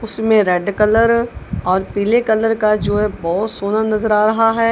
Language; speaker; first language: Hindi; non-native, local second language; Punjabi